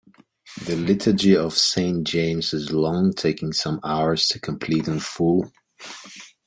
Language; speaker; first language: English; non-native, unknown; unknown